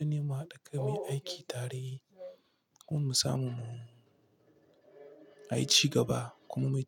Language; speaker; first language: Hausa; non-native, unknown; Igbo